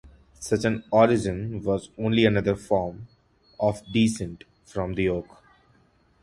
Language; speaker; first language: English; non-native, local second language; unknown